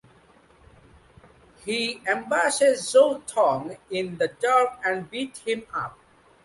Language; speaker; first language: English; non-native, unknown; Bangla